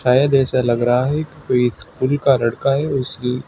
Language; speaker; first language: Hindi; native; Hindi